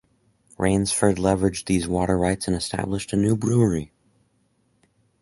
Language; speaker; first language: English; native; English